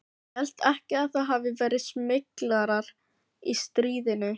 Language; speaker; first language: Icelandic; non-native, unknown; Filipino